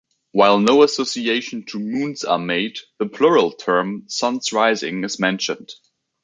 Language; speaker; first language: English; native; English